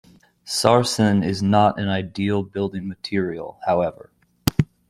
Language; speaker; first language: English; native; English